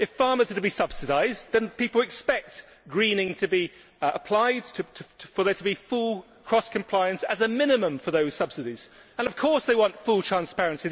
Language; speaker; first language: English; native; English